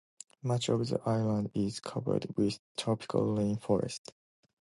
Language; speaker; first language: English; non-native, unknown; Japanese